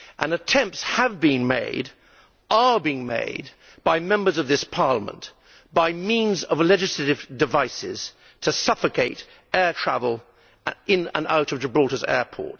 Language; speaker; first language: English; native; English